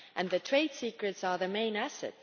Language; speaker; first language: English; non-native, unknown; Estonian